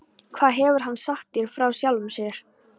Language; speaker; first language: Icelandic; non-native, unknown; Polish